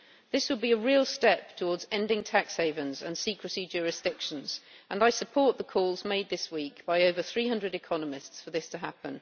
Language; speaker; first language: English; native; English